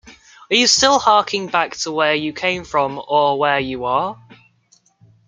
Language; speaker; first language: English; native; English